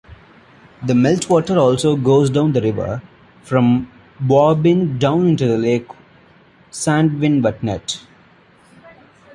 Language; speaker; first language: English; non-native, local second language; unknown